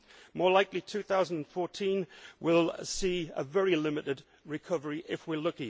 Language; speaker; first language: English; native; English